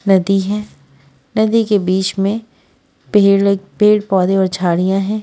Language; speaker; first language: Hindi; native; Hindi